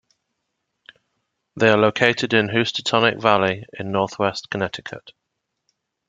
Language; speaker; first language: English; native; English